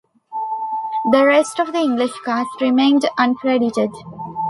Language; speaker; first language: English; non-native, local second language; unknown